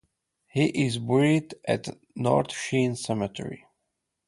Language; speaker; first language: English; non-native, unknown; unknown